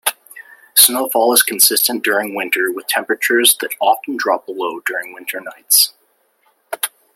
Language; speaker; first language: English; native; English